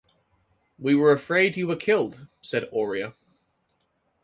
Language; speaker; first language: English; native; English